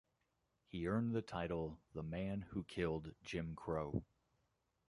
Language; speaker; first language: English; native; English